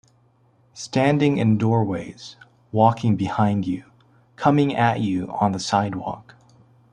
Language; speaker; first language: English; native; English